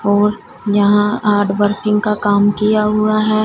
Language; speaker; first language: Hindi; non-native, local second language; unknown